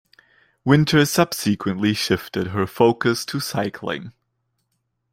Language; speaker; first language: English; non-native, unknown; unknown